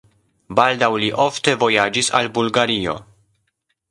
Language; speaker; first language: Esperanto; non-native, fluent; Polish